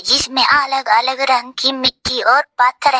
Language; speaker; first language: Hindi; non-native, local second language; Bangla